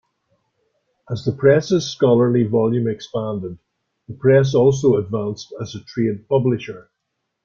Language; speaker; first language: English; native; English